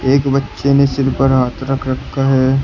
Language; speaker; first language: Hindi; native; Hindi